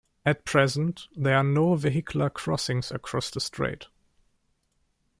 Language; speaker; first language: English; non-native, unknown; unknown